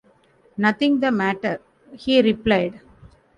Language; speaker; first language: English; non-native, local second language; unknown